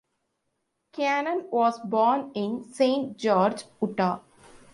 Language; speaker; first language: English; non-native, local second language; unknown